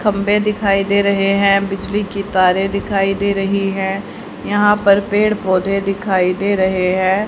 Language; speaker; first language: Hindi; native; Hindi